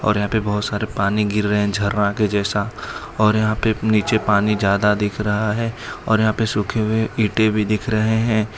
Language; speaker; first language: Hindi; non-native, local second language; Gujarati